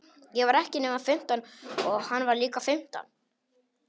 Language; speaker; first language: Icelandic; non-native, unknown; Polish